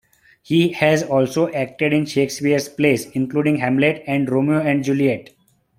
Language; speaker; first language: English; non-native, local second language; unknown